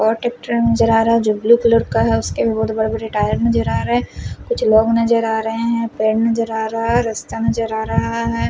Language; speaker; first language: Hindi; non-native, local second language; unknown